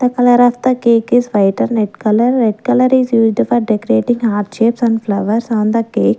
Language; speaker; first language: English; non-native, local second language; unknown